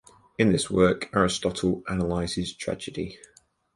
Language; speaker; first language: English; native; English